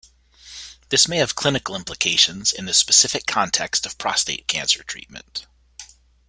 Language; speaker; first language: English; native; English